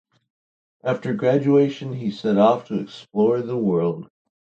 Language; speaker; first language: English; native; English